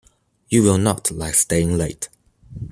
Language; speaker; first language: English; non-native, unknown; Chinese